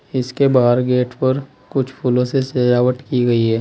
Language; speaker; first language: Hindi; native; Hindi